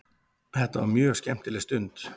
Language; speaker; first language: Icelandic; native; Icelandic